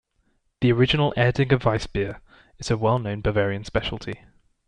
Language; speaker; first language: English; native; English